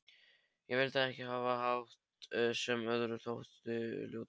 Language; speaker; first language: Icelandic; non-native, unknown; Polish